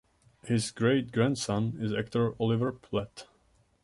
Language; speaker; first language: English; non-native, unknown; Czech